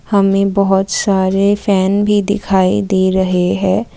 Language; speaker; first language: Hindi; non-native, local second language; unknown